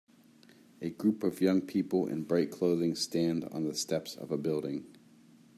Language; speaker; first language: English; native; English